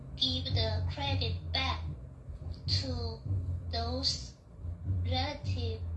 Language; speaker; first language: English; non-native, fluent; Chinese